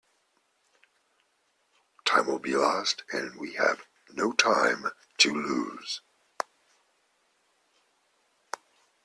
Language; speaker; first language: English; native; English